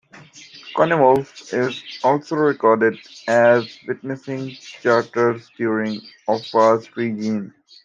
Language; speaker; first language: English; native; English